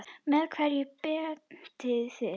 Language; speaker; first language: Icelandic; native; Icelandic